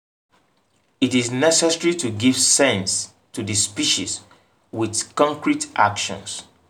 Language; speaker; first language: English; non-native, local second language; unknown